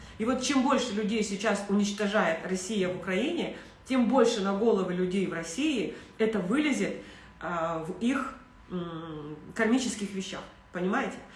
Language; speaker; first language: Russian; native; Russian